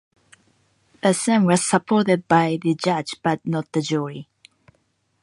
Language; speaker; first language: English; non-native, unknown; Japanese